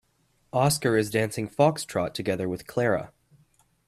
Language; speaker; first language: English; native; English